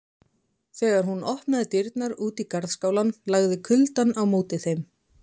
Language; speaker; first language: Icelandic; native; Icelandic